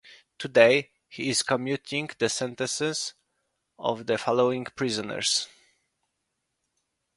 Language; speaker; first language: English; non-native, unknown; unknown